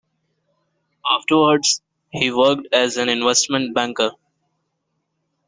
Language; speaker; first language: English; non-native, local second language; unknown